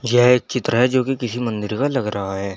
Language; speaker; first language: Hindi; native; Hindi